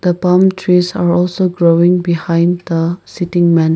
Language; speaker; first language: English; non-native, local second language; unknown